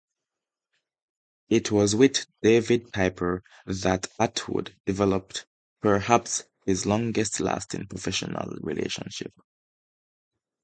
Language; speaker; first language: English; native; English